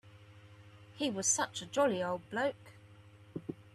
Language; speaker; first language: English; native; English